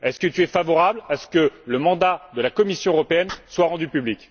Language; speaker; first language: French; native; French